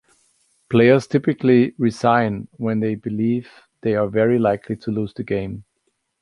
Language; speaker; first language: English; non-native, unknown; German